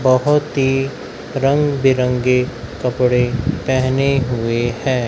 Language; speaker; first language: Hindi; native; Hindi